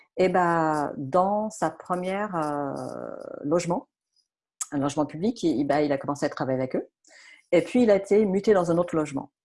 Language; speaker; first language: French; non-native, fluent; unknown